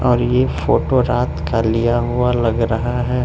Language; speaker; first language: Hindi; non-native, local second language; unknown